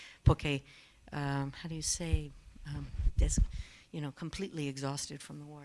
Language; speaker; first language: English; native; English